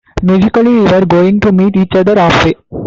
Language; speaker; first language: English; non-native, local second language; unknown